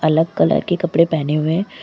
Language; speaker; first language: Hindi; native; Hindi